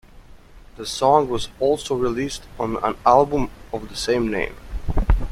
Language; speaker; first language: English; native; English